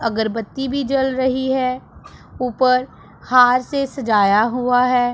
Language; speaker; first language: Hindi; non-native, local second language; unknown